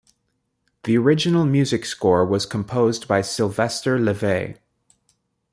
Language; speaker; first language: English; native; English